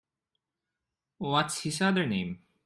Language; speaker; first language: English; non-native, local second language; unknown